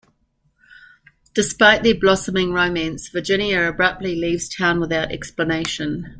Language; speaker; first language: English; native; English